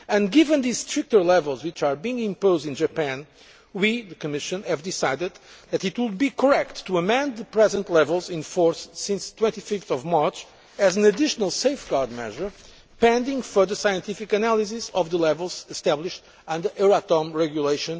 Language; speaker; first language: English; non-native, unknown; Portuguese